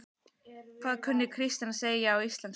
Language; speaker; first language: Icelandic; native; Icelandic